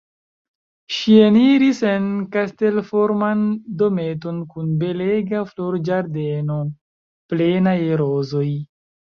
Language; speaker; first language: Esperanto; non-native, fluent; Chinese